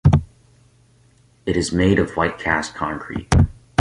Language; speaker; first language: English; native; English